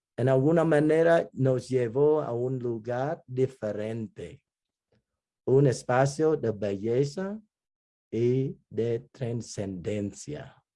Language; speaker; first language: Spanish; non-native, fluent; Vietnamese